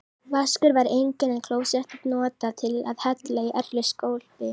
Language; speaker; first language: Icelandic; native; Icelandic